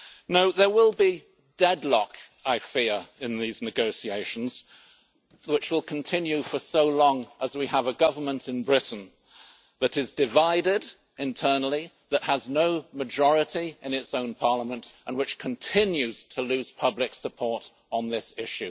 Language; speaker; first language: English; native; English